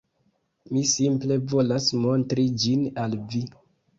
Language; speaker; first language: Esperanto; non-native, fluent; Kinyarwanda